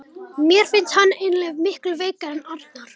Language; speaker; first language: Icelandic; non-native, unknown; Romanian